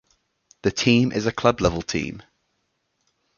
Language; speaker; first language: English; native; English